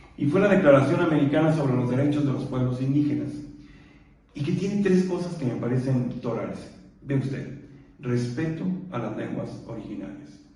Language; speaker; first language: Spanish; non-native, local second language; Purepecha